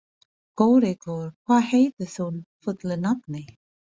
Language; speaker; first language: Icelandic; non-native, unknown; Filipino